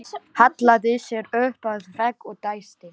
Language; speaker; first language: Icelandic; non-native, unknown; Lithuanian